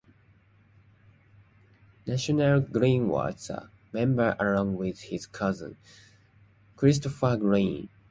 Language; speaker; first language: English; non-native, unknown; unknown